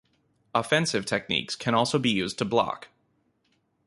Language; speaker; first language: English; native; English